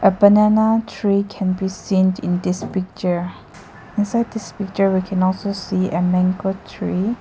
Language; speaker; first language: English; non-native, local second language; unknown